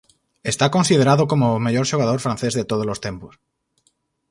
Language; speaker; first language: Galician; native; Galician